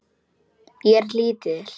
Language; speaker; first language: Icelandic; non-native, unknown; Polish